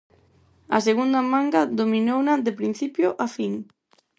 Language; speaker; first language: Galician; non-native, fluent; Spanish